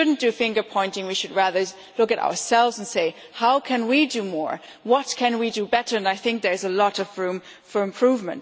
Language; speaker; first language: English; non-native, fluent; German